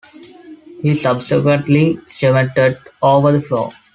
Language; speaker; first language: English; non-native, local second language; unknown